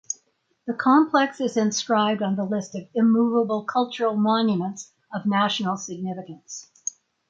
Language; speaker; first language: English; native; English